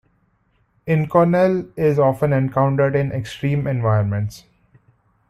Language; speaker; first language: English; non-native, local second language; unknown